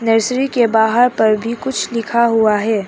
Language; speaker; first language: Hindi; non-native, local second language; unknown